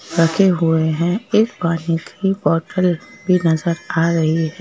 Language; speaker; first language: Hindi; native; Hindi